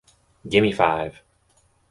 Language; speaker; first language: English; native; English